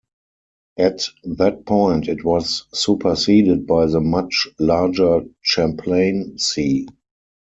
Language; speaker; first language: English; non-native, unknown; German